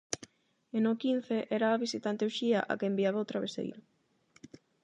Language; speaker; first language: Galician; non-native, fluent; Spanish